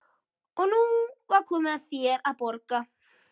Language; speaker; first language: Icelandic; native; Icelandic